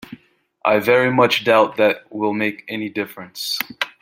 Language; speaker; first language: English; native; English